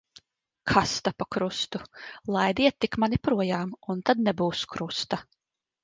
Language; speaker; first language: Latvian; early bilingual, heritage; Latvian